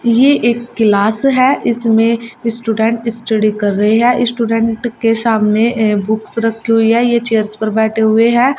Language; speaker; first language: Hindi; native; Hindi